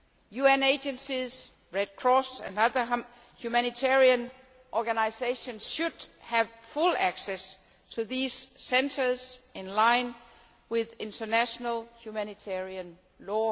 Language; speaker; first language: English; non-native, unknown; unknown